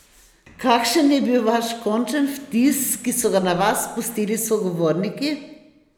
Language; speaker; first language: Slovenian; native; Slovenian